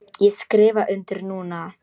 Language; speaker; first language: Icelandic; non-native, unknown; Polish